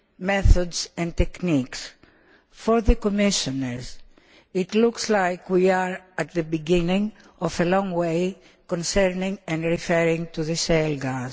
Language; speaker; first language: English; non-native, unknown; Greek